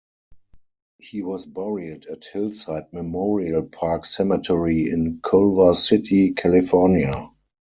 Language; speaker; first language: English; non-native, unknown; German